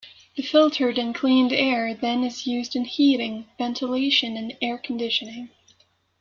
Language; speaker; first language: English; non-native, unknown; French